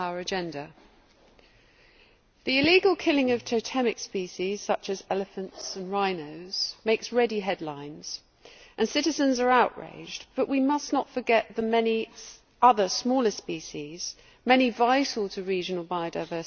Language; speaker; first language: English; native; English